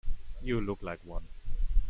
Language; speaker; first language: English; non-native, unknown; German